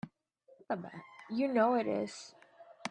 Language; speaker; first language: English; native; English